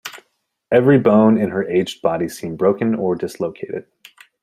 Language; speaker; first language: English; native; English